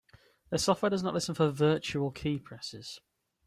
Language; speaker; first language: English; native; English